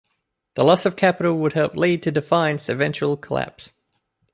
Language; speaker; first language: English; native; English